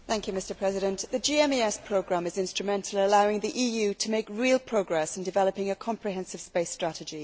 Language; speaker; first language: English; native; English